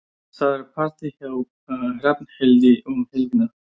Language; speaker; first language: Icelandic; non-native, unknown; Persian